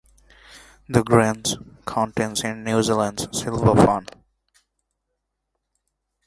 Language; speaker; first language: English; non-native, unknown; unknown